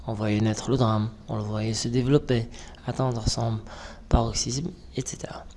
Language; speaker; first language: French; non-native, local second language; Arabic